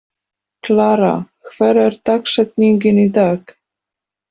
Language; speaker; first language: Icelandic; non-native, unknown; Polish